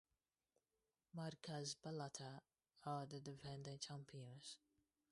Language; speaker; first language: English; non-native, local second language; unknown